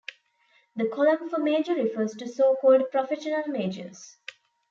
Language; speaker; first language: English; non-native, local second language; Tamil